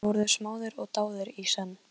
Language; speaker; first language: Icelandic; non-native, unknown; Polish